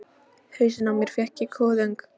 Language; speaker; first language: Icelandic; non-native, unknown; Polish